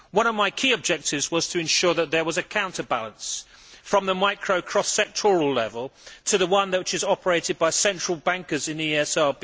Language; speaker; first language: English; native; English